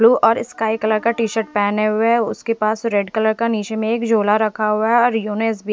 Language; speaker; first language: Hindi; non-native, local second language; Punjabi